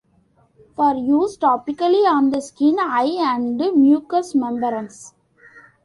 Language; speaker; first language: English; non-native, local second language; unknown